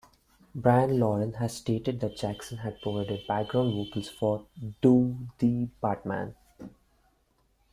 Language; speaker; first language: English; non-native, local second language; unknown